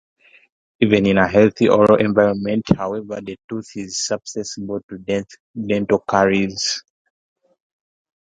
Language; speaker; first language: English; non-native, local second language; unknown